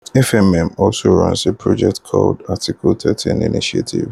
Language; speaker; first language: English; non-native, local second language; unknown